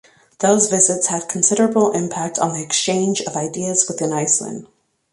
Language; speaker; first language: English; native; English